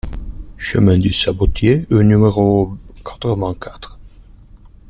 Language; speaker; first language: French; non-native, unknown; Italian